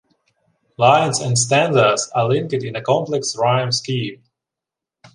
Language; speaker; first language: English; non-native, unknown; Ukrainian